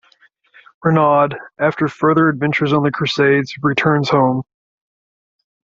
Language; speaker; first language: English; native; English